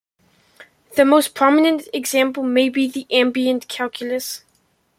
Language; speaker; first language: English; native; English